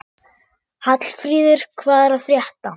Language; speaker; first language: Icelandic; non-native, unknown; German